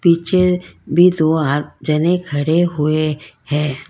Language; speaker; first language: Hindi; non-native, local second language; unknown